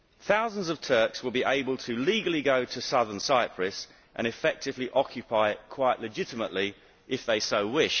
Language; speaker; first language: English; native; English